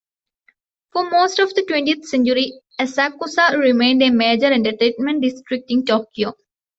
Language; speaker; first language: English; non-native, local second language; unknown